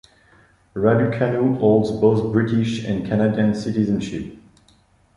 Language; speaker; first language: English; non-native, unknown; French